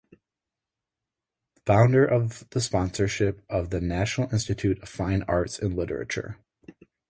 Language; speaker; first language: English; native; English